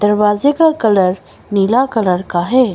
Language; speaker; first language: Hindi; non-native, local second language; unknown